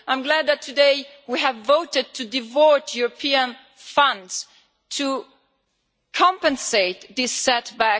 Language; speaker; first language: English; non-native, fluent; Italian